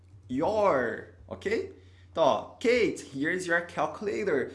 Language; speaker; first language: English; non-native, fluent; Portuguese